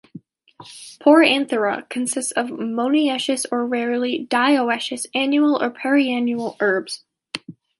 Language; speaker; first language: English; native; English